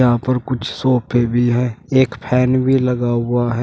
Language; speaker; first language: Hindi; native; Hindi